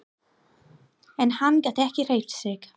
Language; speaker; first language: Icelandic; non-native, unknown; English